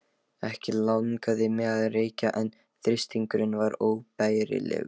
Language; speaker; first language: Icelandic; non-native, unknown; Lithuanian